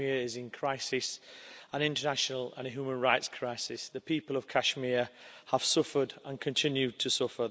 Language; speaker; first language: English; native; English